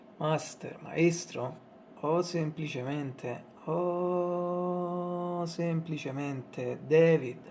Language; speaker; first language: English; non-native, learner; Italian